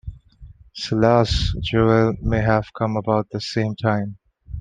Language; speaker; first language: English; non-native, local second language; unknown